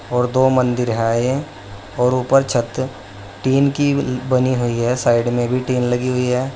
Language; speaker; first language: Hindi; native; Hindi